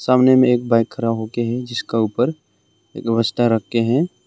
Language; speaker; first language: Hindi; non-native, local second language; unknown